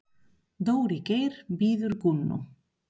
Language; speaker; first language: Icelandic; non-native, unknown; Spanish